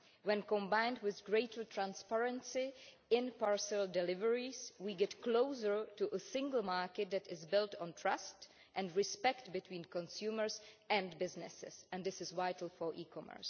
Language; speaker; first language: English; non-native, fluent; Czech